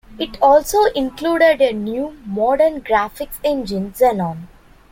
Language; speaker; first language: English; non-native, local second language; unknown